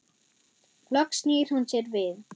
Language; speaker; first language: Icelandic; non-native, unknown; German